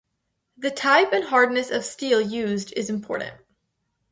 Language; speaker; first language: English; native; English